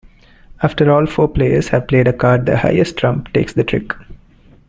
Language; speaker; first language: English; non-native, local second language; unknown